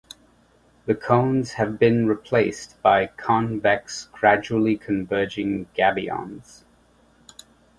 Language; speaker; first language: English; native; English